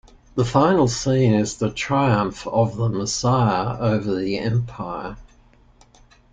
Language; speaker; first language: English; native; English